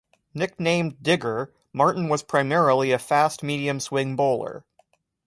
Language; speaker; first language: English; native; English